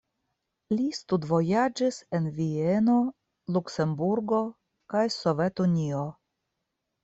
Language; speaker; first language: Esperanto; non-native, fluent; Russian